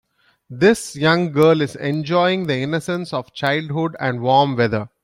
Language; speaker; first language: English; non-native, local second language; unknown